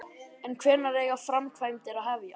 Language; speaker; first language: Icelandic; native; Icelandic